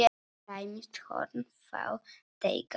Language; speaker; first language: Icelandic; non-native, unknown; Polish